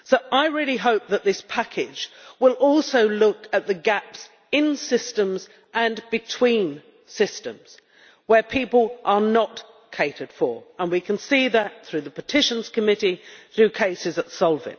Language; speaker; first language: English; native; English